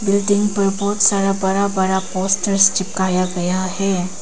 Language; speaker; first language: Hindi; non-native, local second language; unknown